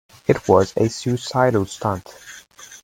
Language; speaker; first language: English; native; English